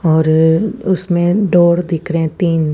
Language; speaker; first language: Hindi; non-native, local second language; Punjabi